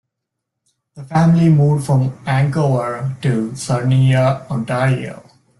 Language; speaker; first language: English; non-native, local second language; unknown